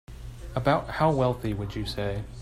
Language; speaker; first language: English; native; English